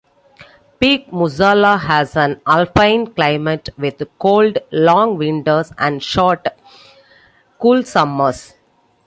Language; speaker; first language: English; non-native, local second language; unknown